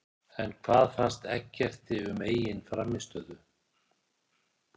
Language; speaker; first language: Icelandic; native; Icelandic